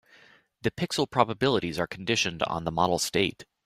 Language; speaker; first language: English; native; English